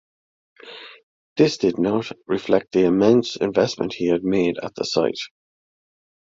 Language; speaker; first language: English; native; English